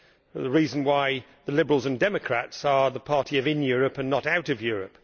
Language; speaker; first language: English; native; English